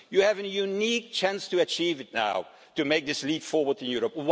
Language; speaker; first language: English; non-native, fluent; Dutch